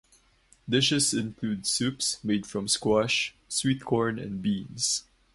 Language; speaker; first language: English; non-native, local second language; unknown